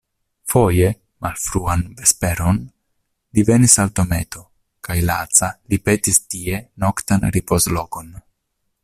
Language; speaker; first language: Esperanto; non-native, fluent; Italian